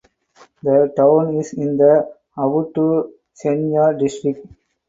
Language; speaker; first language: English; non-native, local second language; Tamil